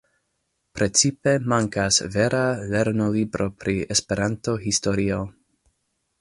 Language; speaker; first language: Esperanto; non-native, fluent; English